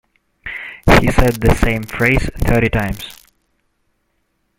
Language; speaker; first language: English; non-native, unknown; Russian